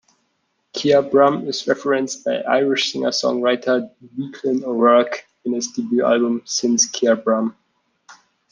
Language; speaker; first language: English; non-native, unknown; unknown